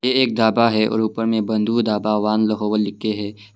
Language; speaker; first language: Hindi; early bilingual, other home language; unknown